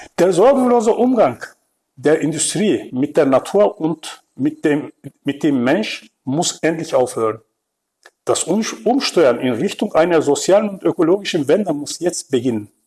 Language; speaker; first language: German; non-native, fluent; Turkish